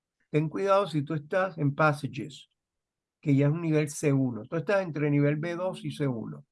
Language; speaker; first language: Spanish; native; Spanish